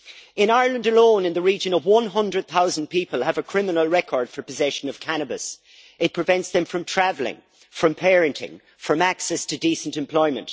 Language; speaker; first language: English; native; English